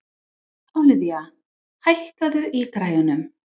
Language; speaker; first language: Icelandic; non-native, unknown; English